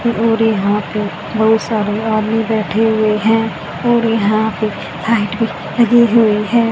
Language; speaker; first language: Hindi; native; Hindi